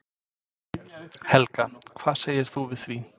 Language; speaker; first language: Icelandic; non-native, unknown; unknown